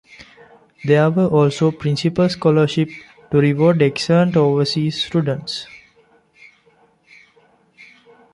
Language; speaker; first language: English; non-native, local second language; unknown